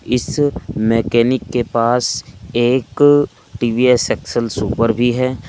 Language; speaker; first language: Hindi; native; Hindi